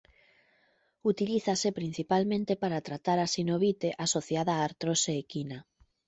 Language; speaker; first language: Galician; native; Galician